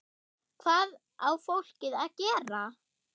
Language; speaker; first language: Icelandic; non-native, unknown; German